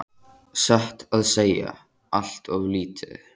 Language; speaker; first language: Icelandic; native; Icelandic